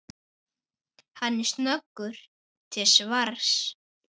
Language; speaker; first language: Icelandic; native; Icelandic